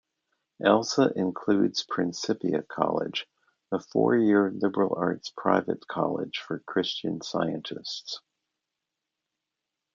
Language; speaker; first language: English; native; English